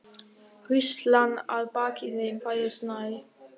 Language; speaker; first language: Icelandic; non-native, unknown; German